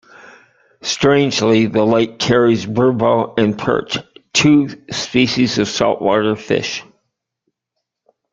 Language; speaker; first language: English; native; English